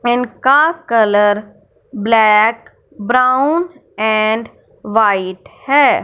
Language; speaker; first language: Hindi; non-native, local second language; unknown